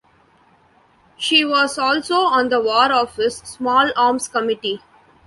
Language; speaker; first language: English; non-native, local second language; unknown